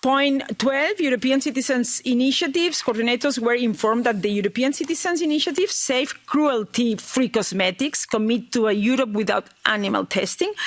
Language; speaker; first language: English; non-native, fluent; Catalan